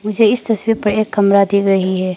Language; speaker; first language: Hindi; non-native, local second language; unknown